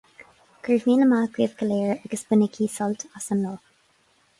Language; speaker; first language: Irish; non-native, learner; English